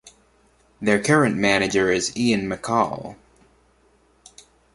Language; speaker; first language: English; native; English